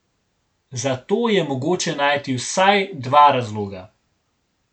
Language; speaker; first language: Slovenian; native; Slovenian